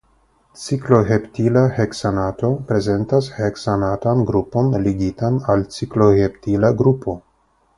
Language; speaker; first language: Esperanto; non-native, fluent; Russian